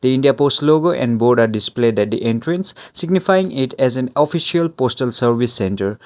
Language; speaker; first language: English; non-native, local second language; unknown